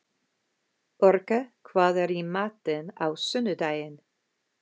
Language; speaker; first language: Icelandic; non-native, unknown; English